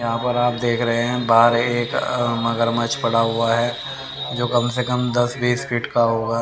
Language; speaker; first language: Hindi; native; Hindi